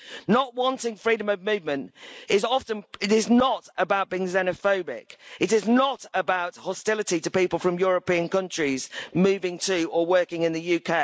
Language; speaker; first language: English; native; English